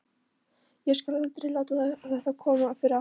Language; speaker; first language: Icelandic; non-native, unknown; Polish